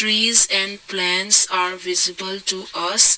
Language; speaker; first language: English; non-native, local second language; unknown